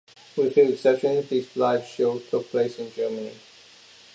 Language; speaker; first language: English; non-native, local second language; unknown